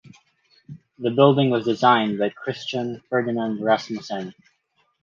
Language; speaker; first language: English; non-native, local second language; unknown